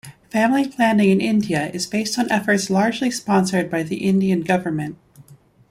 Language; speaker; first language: English; native; English